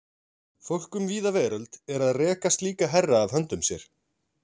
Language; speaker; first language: Icelandic; native; Icelandic